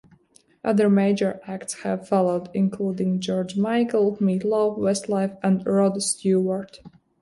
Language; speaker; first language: English; non-native, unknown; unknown